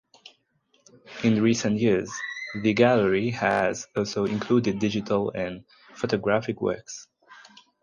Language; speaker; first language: English; non-native, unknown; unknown